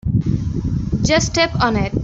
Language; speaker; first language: English; non-native, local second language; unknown